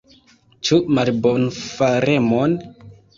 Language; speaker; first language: Esperanto; non-native, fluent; Kinyarwanda